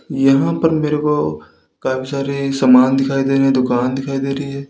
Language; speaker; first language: Hindi; native; Hindi